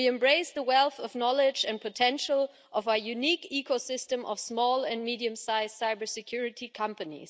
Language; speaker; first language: English; non-native, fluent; German